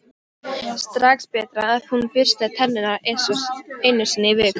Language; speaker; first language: Icelandic; non-native, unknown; Polish